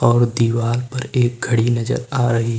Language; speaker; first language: Hindi; native; Hindi